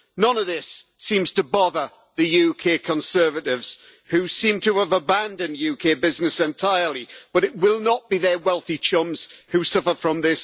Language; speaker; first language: English; native; English